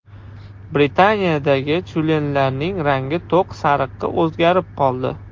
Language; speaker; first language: Uzbek; non-native, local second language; Russian